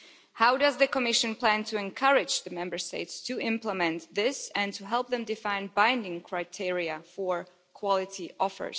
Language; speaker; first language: English; non-native, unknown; Slovak